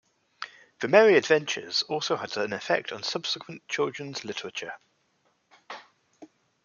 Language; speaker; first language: English; native; English